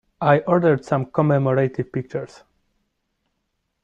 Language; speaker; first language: English; non-native, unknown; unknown